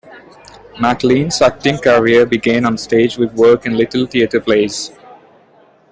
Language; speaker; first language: English; non-native, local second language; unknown